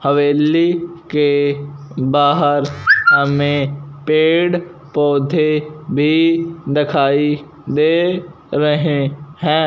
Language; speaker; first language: Hindi; non-native, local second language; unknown